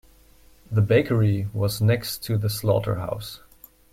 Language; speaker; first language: English; native; English